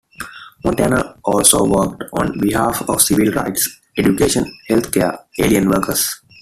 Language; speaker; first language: English; non-native, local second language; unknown